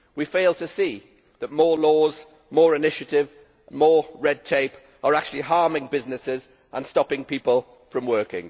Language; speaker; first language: English; native; English